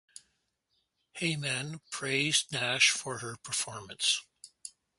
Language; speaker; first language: English; native; English